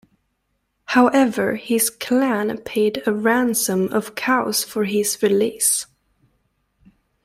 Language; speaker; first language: English; native; English